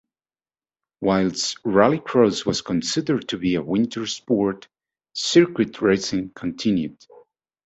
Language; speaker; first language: English; native; English